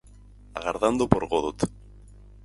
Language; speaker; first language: Galician; native; Galician